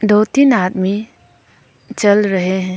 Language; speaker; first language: Hindi; non-native, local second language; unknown